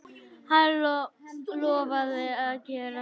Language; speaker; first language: Icelandic; native; Icelandic